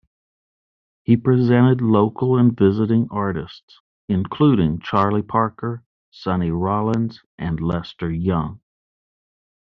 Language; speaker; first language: English; native; English